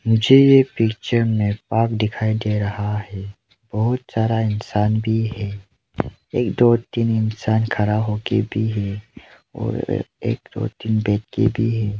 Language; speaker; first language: Hindi; non-native, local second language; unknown